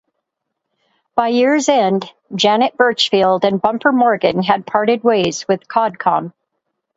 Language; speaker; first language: English; native; English